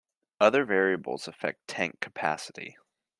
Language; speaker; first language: English; native; English